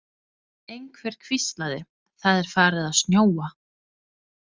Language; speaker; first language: Icelandic; non-native, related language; Danish